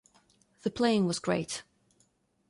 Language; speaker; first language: English; non-native, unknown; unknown